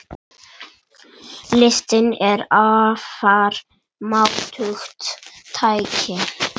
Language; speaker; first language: Icelandic; native; Icelandic